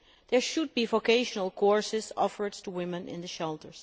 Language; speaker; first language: English; non-native, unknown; Dutch